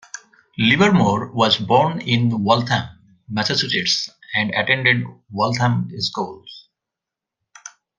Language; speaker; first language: English; non-native, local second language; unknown